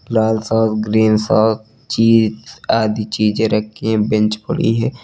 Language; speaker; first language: Hindi; native; Hindi